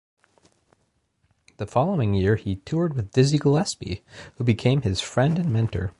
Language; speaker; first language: English; native; English